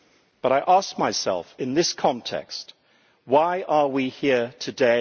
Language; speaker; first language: English; native; English